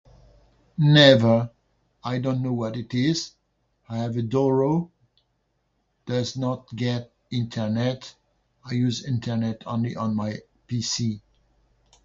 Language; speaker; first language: English; non-native, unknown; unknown